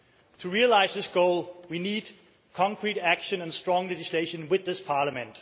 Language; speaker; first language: English; non-native, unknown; Danish